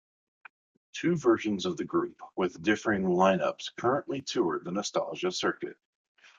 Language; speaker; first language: English; native; English